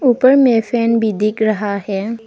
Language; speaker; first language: Hindi; early bilingual, other home language; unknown